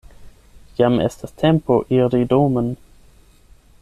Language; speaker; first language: Esperanto; non-native, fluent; German